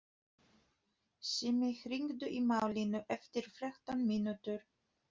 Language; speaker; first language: Icelandic; non-native, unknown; Polish